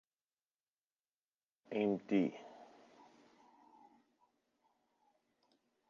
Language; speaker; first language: English; non-native, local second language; Afrikaans